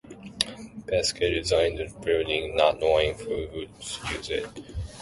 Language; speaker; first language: English; non-native, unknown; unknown